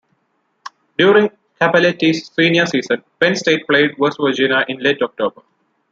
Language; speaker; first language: English; non-native, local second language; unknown